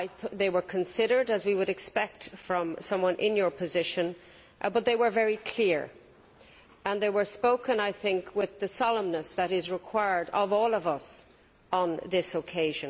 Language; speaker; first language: English; native; English